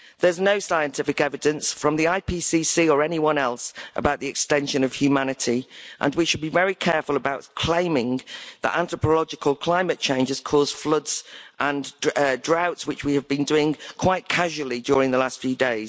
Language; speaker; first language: English; native; English